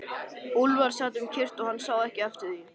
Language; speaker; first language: Icelandic; native; Icelandic